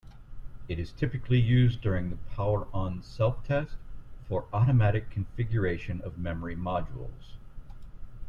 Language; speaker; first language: English; native; English